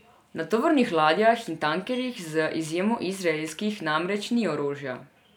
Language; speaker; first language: Slovenian; non-native, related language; Serbian